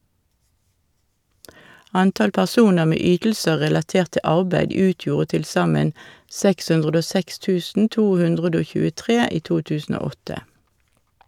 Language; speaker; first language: Norwegian; native; Norwegian